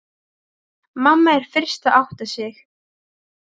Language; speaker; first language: Icelandic; non-native, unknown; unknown